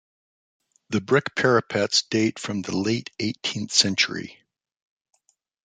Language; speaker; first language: English; native; English